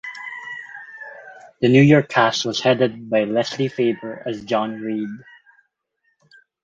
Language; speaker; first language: English; non-native, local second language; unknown